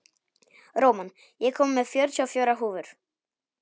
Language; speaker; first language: Icelandic; non-native, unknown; Polish